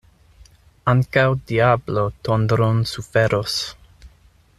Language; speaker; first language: Esperanto; non-native, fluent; English